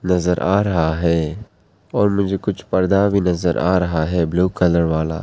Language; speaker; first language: Hindi; non-native, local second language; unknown